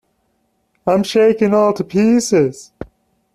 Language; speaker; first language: English; native; English